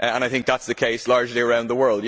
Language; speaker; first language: English; native; English